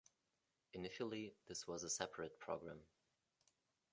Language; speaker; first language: English; non-native, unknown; German